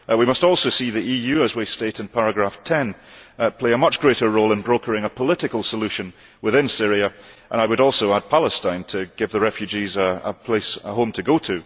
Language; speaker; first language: English; early bilingual, heritage; English